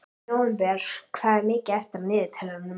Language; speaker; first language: Icelandic; native; Icelandic